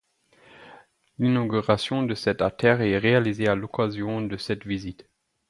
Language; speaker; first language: French; non-native, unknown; German